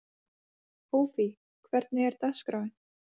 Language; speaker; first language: Icelandic; native; Icelandic